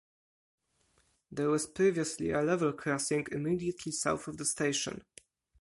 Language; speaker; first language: English; non-native, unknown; Polish